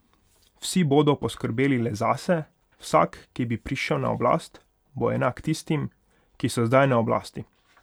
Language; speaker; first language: Slovenian; non-native, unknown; Hungarian